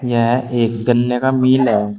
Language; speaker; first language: Hindi; native; Hindi